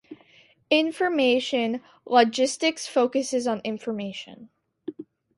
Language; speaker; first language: English; native; English